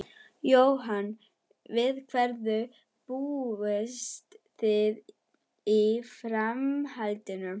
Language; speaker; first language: Icelandic; non-native, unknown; German